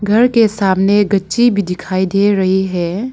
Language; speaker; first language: Hindi; non-native, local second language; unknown